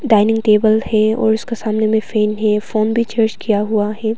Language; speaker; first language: Hindi; non-native, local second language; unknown